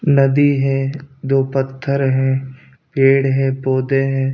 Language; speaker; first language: Hindi; non-native, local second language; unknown